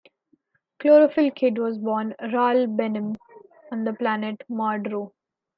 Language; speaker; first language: English; non-native, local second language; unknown